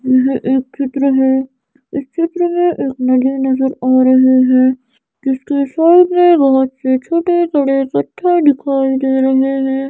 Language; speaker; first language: Hindi; native; Hindi